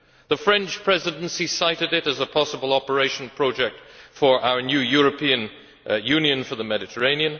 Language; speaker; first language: English; native; English